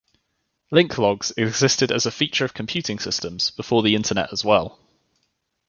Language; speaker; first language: English; native; English